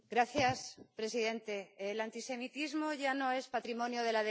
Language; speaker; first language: Spanish; native; Spanish